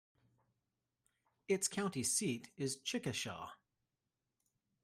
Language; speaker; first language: English; native; English